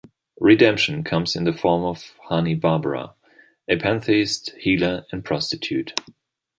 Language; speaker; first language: English; non-native, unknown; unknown